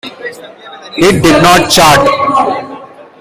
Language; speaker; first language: English; non-native, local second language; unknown